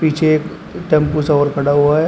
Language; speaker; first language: Hindi; native; Hindi